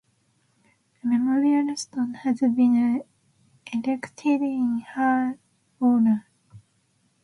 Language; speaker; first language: English; non-native, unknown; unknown